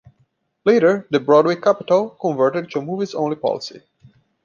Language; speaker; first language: English; non-native, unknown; Portuguese